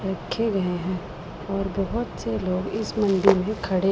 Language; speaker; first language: Hindi; non-native, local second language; Punjabi